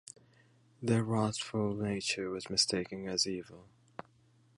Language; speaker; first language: English; native; English